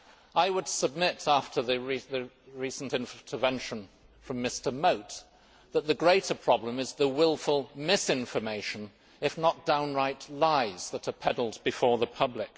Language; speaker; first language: English; native; English